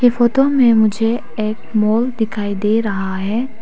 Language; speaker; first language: Hindi; non-native, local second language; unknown